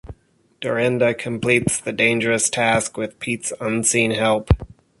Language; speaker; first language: English; native; English